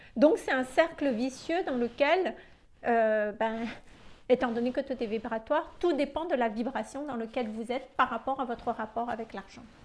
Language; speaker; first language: French; non-native, local second language; Malagasy